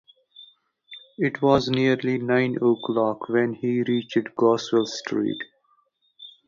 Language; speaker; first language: English; non-native, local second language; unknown